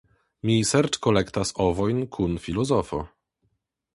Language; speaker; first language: Esperanto; non-native, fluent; Polish